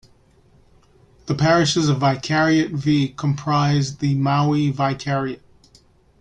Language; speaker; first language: English; native; English